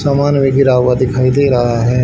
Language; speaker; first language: Hindi; native; Hindi